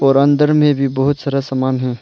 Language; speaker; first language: Hindi; non-native, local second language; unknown